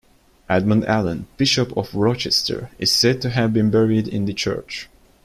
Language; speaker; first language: English; non-native, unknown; Turkish